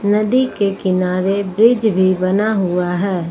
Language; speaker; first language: Hindi; native; Hindi